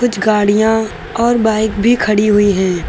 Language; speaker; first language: Hindi; native; Hindi